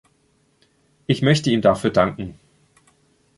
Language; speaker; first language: German; native; German